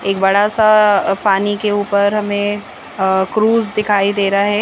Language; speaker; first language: Hindi; native; Hindi